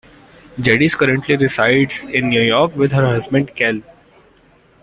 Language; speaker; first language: English; non-native, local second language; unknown